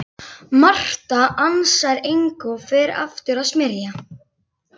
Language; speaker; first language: Icelandic; native; Icelandic